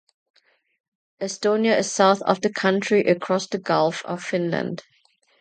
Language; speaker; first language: English; non-native, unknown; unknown